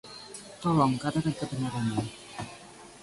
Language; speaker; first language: Indonesian; non-native, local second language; Javanese